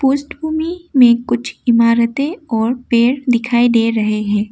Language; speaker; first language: Hindi; non-native, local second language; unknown